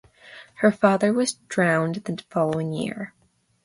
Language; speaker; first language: English; native; English